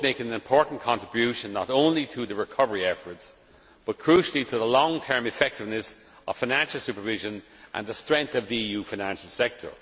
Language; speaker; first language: English; non-native, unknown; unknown